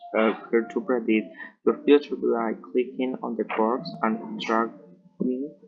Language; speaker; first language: English; non-native, learner; Spanish